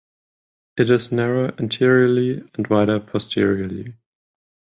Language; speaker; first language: English; non-native, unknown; German